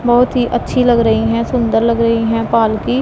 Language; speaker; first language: Hindi; non-native, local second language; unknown